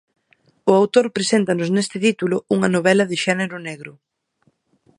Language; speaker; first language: Galician; native; Galician